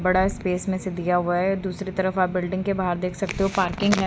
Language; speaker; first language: Hindi; native; Hindi